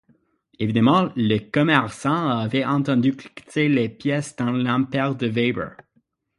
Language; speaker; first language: French; non-native, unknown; English